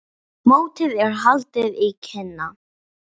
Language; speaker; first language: Icelandic; non-native, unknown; English